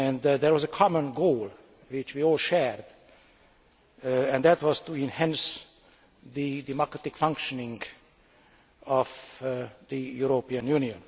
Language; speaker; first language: English; non-native, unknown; Hungarian